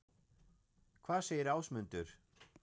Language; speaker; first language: Icelandic; non-native, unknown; German